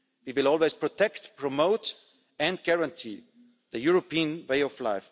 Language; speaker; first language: English; non-native, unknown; German